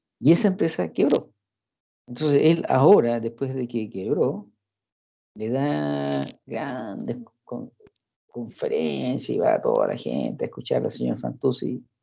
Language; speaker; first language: Spanish; non-native, fluent; English